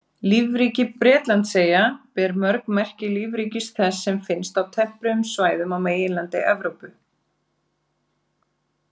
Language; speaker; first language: Icelandic; native; Icelandic